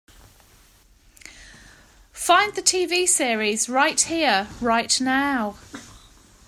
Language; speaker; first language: English; native; English